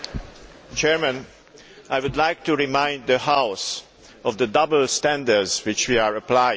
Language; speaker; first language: English; non-native, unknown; Hungarian